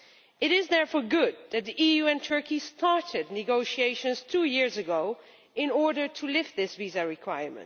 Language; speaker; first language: English; non-native, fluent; Dutch